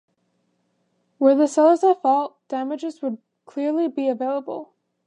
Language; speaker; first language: English; native; English